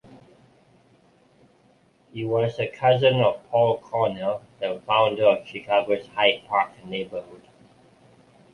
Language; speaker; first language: English; non-native, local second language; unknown